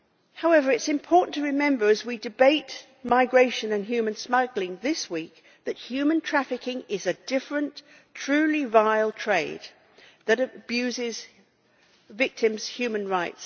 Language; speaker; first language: English; native; English